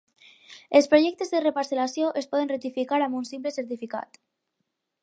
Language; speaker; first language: Catalan; non-native, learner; Spanish